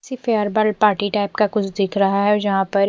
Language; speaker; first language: Hindi; non-native, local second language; Punjabi